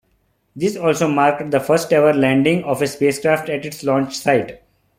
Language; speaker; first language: English; non-native, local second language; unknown